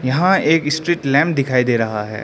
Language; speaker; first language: Hindi; non-native, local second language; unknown